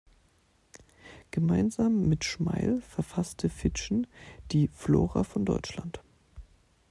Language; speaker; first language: German; native; German